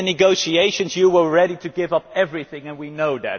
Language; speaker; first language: English; non-native, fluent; Dutch